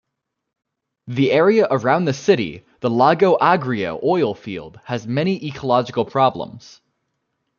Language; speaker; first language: English; native; English